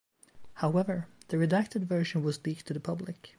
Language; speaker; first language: English; native; English